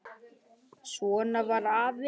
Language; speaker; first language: Icelandic; native; Icelandic